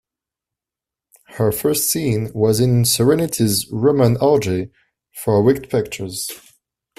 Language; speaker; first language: English; non-native, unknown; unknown